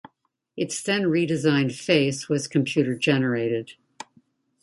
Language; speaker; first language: English; native; English